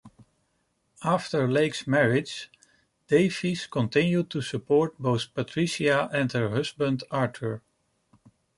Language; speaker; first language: English; non-native, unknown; Dutch